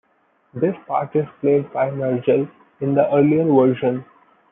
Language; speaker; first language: English; non-native, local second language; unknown